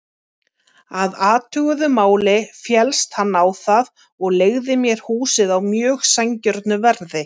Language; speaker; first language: Icelandic; native; Icelandic